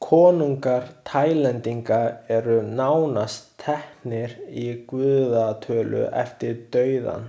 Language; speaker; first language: Icelandic; non-native, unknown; Chinese